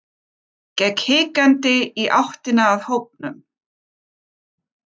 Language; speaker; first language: Icelandic; non-native, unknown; German